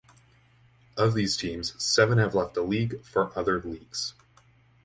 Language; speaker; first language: English; native; English